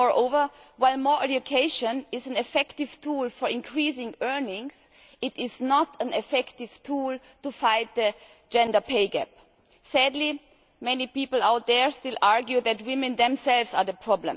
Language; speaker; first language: English; non-native, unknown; German